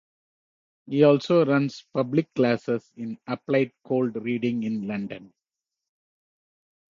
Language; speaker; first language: English; non-native, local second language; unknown